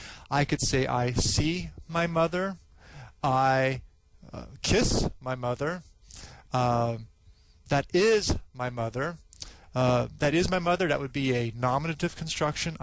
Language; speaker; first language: English; native; English